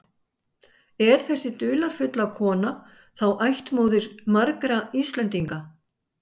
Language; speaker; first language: Icelandic; native; Icelandic